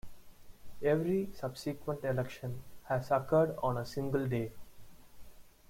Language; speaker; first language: English; non-native, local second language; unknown